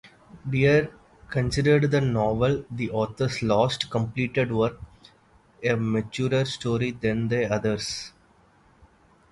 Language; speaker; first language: English; non-native, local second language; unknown